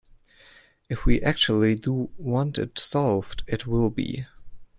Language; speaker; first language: English; non-native, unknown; German